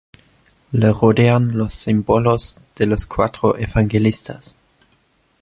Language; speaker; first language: Spanish; non-native, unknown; German